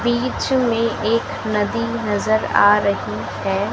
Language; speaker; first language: Hindi; native; Hindi